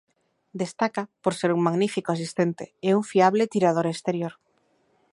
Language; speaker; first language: Galician; native; Galician